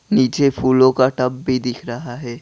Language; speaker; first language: Hindi; non-native, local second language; Assamese